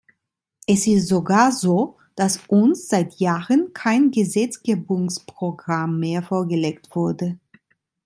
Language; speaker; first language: German; non-native, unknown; Italian